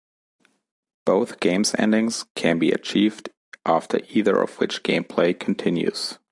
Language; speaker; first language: English; non-native, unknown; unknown